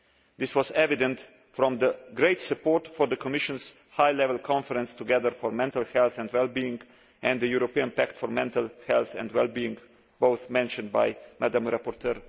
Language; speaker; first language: English; non-native, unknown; Slovenian